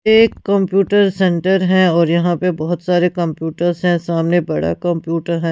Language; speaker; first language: Hindi; non-native, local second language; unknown